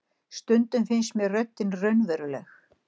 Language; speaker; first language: Icelandic; native; Icelandic